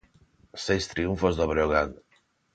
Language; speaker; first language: Galician; non-native, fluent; Spanish